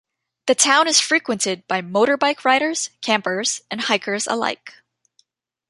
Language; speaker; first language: English; native; English